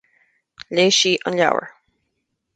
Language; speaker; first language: Irish; native; Irish